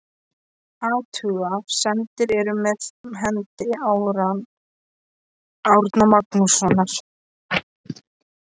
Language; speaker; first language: Icelandic; non-native, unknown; Polish